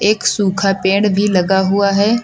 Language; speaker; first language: Hindi; native; Hindi